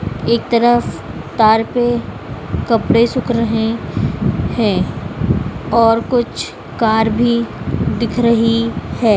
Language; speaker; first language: Hindi; native; Hindi